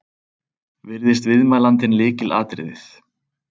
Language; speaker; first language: Icelandic; native; Icelandic